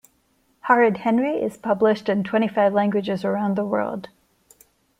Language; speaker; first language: English; non-native, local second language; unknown